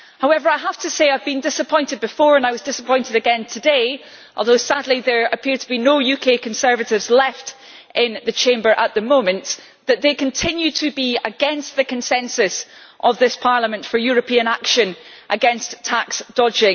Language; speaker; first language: English; native; English